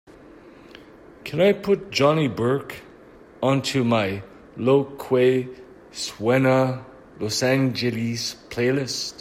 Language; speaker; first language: English; native; English